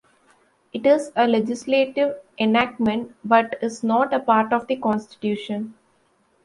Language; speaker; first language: English; non-native, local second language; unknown